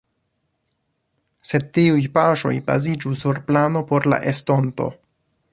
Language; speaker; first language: Esperanto; non-native, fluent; English